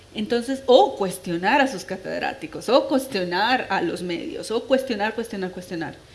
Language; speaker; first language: Spanish; native; Spanish